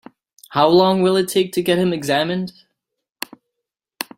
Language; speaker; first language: English; native; English